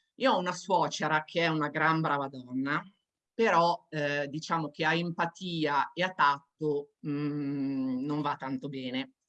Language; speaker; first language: Italian; native; Italian